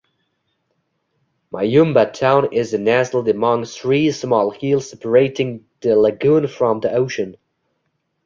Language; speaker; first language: English; non-native, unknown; Uzbek